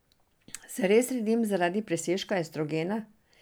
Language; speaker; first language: Slovenian; non-native, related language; Serbian